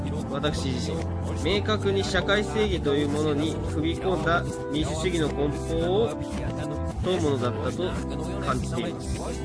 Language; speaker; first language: Japanese; native; Japanese